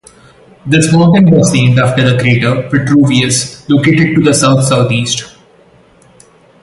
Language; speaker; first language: English; non-native, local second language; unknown